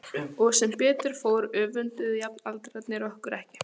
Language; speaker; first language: Icelandic; non-native, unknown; Polish